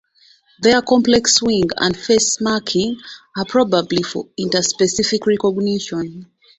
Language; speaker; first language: English; non-native, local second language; Ganda